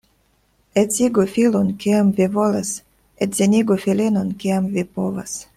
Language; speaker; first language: Esperanto; non-native, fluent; Russian